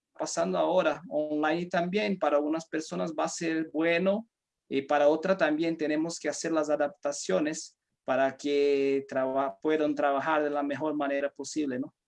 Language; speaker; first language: Spanish; non-native, fluent; Portuguese